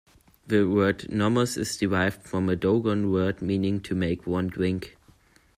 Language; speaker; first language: English; non-native, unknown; German